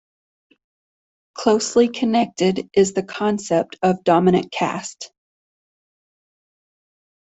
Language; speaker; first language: English; native; English